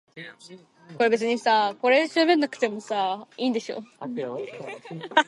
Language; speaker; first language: English; native; English